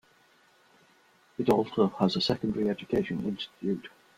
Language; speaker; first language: English; non-native, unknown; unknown